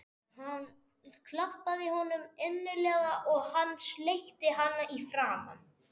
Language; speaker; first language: Icelandic; non-native, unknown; Spanish